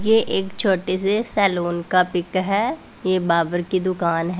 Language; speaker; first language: Hindi; non-native, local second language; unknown